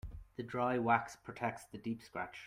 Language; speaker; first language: English; native; English